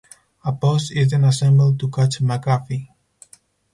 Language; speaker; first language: English; non-native, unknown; Spanish